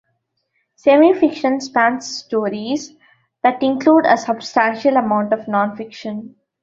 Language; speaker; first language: English; non-native, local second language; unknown